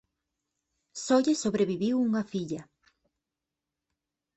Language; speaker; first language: Galician; native; Galician